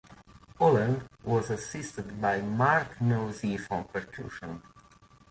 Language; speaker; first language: English; non-native, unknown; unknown